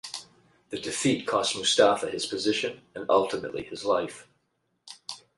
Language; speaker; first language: English; native; English